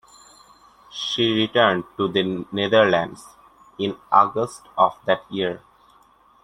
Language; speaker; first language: English; native; English